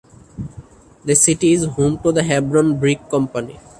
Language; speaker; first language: English; non-native, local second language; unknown